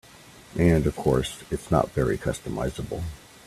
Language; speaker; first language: English; native; English